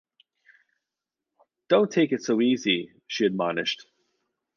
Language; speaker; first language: English; native; English